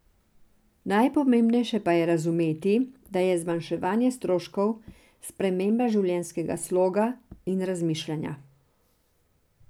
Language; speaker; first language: Slovenian; non-native, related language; Serbian